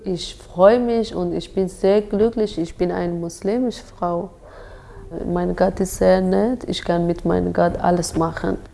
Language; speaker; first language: German; non-native, learner; Persian